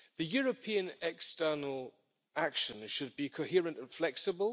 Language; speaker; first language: English; non-native, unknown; German